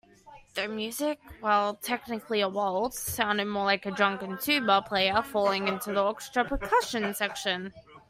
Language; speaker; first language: English; native; English